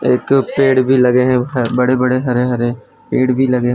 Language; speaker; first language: Hindi; non-native, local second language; Gujarati